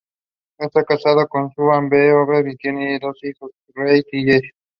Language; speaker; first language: English; non-native, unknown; Spanish